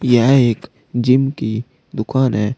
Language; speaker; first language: Hindi; native; Hindi